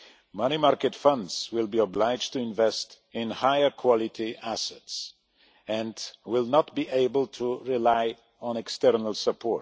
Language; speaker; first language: English; non-native, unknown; Polish